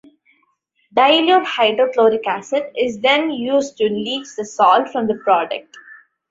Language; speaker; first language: English; non-native, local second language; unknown